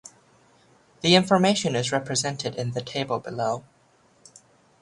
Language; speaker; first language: English; native; English